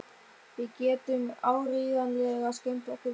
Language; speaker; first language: Icelandic; non-native, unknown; German